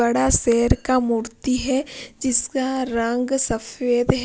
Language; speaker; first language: Hindi; non-native, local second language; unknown